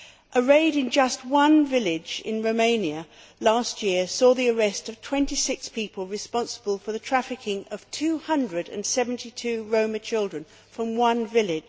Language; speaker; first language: English; native; English